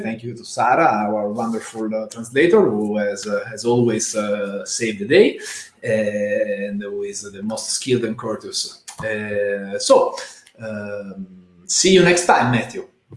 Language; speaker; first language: English; non-native, fluent; Italian